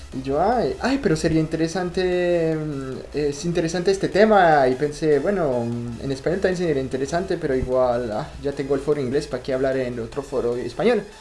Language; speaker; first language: Spanish; non-native, fluent; French